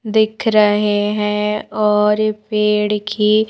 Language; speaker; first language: Hindi; native; Hindi